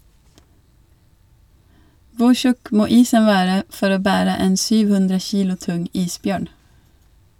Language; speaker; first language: Norwegian; non-native, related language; Swedish